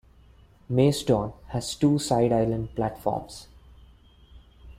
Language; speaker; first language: English; non-native, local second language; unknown